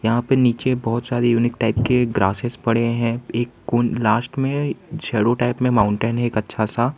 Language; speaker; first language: Hindi; non-native, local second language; Gujarati